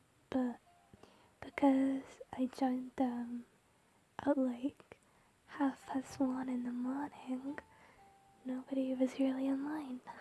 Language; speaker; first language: English; native; English